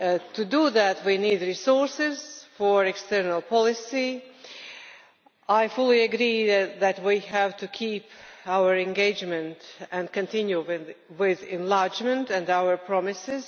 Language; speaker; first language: English; non-native, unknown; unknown